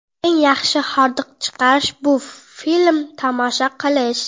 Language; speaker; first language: Uzbek; non-native, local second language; Kara-Kalpak